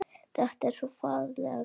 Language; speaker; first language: Icelandic; native; Icelandic